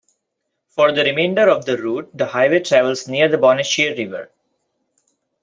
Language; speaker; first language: English; non-native, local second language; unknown